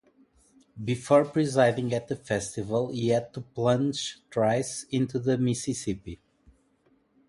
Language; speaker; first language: English; non-native, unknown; Portuguese